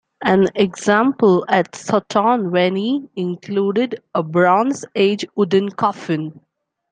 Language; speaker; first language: English; non-native, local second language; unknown